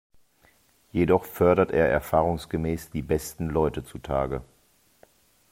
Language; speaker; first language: German; native; German